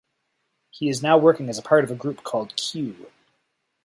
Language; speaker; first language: English; native; English